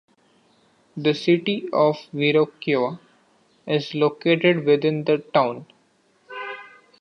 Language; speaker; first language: English; non-native, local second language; Marathi